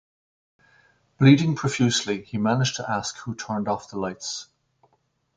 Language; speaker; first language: English; native; English